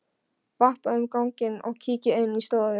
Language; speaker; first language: Icelandic; non-native, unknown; Polish